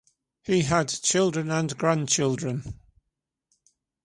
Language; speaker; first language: English; native; English